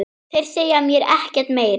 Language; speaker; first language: Icelandic; non-native, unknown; German